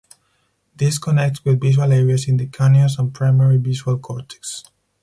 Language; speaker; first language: English; non-native, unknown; Spanish